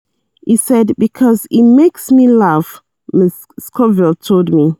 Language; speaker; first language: English; non-native, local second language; Yoruba